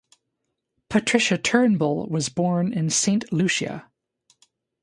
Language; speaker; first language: English; native; English